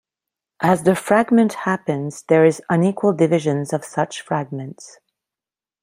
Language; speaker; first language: English; non-native, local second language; French